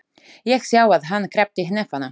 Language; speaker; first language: Icelandic; non-native, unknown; Slovak